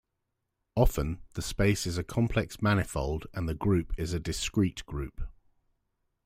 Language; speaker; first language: English; native; English